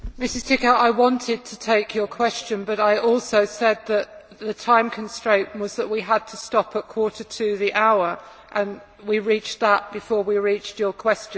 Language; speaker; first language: English; native; English